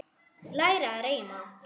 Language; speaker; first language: Icelandic; non-native, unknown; German